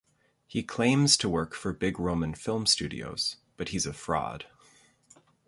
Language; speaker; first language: English; native; English